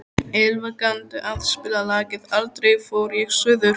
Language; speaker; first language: Icelandic; native; Icelandic